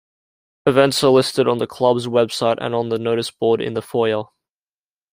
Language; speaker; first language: English; native; English